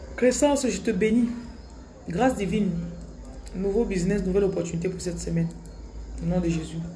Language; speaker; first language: French; non-native, local second language; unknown